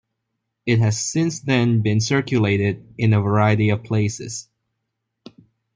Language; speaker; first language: English; non-native, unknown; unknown